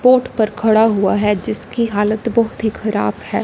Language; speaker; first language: Hindi; non-native, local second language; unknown